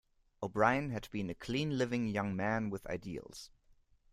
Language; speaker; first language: English; non-native, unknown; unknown